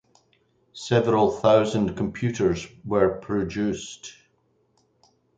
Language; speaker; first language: English; native; English